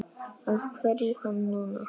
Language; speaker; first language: Icelandic; non-native, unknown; Polish